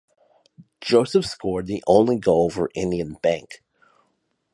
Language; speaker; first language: English; native; English